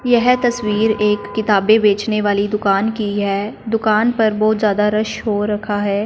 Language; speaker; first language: Hindi; non-native, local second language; Punjabi